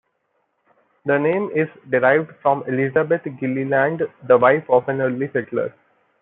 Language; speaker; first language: English; non-native, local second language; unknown